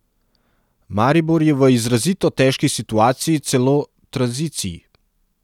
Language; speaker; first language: Slovenian; non-native, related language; Serbian